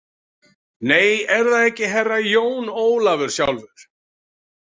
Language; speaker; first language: Icelandic; native; Icelandic